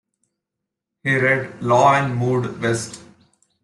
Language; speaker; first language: English; non-native, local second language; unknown